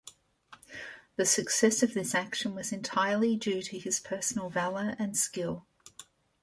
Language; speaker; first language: English; native; English